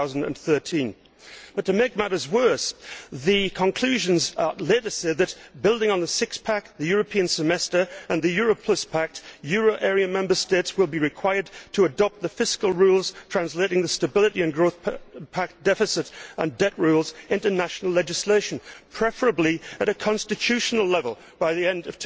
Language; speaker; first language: English; native; English